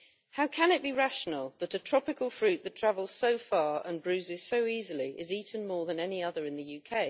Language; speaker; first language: English; native; English